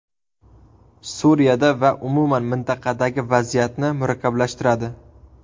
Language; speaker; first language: Uzbek; native; Uzbek